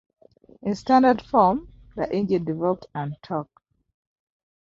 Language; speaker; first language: English; non-native, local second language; Ganda